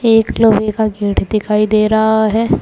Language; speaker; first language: Hindi; native; Hindi